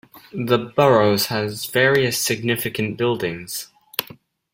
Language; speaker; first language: English; native; English